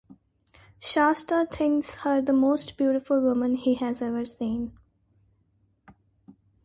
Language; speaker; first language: English; non-native, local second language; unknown